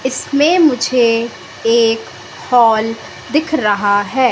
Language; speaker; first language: Hindi; native; Hindi